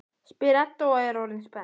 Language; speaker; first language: Icelandic; native; Icelandic